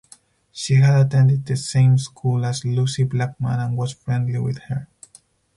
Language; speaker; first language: English; non-native, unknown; Spanish